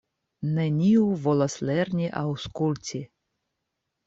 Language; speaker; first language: Esperanto; non-native, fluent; Russian